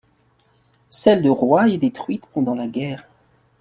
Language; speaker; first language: French; non-native, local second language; Malagasy